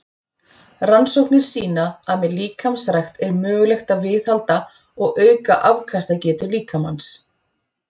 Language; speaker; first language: Icelandic; native; Icelandic